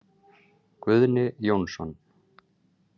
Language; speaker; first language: Icelandic; native; Icelandic